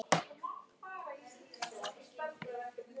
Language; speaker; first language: Icelandic; native; Icelandic